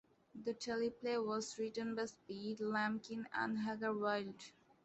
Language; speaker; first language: English; non-native, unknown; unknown